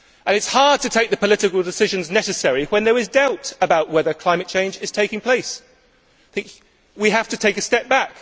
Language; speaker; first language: English; native; English